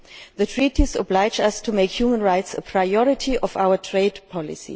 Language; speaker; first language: English; non-native, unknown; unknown